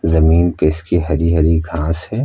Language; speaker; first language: Hindi; native; Hindi